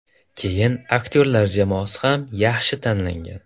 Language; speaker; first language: Uzbek; non-native, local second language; Kazakh